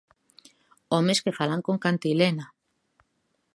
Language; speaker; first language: Galician; native; Galician